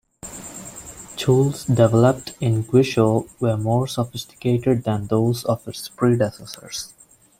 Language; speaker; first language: English; non-native, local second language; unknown